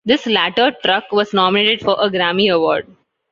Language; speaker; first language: English; non-native, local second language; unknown